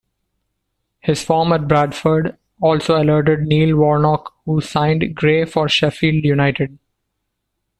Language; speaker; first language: English; non-native, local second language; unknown